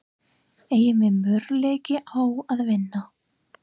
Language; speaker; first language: Icelandic; non-native, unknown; English